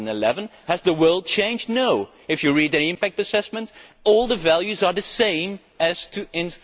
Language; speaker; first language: English; non-native, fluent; Dutch